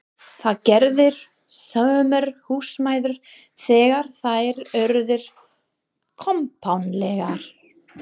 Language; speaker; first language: Icelandic; non-native, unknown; English